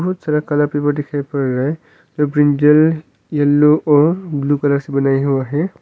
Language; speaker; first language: Hindi; non-native, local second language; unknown